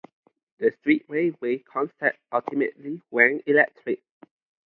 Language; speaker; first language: English; non-native, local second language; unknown